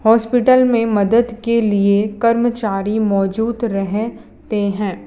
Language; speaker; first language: Hindi; non-native, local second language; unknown